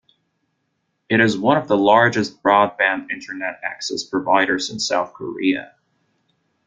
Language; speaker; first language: English; non-native, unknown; German